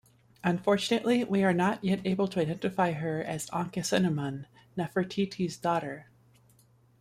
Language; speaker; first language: English; native; English